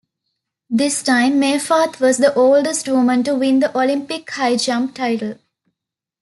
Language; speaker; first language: English; non-native, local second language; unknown